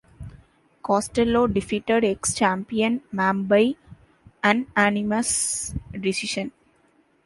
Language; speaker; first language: English; non-native, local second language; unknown